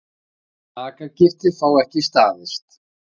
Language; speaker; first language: Icelandic; native; Icelandic